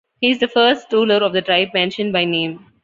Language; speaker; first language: English; non-native, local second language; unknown